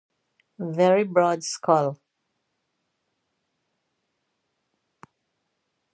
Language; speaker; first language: English; native; English